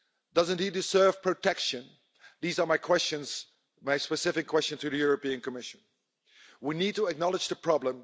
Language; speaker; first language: English; non-native, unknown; Dutch